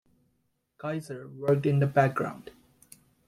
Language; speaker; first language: English; native; English